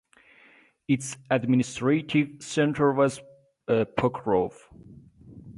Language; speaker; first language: English; native; English